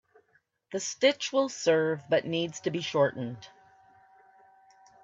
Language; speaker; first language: English; native; English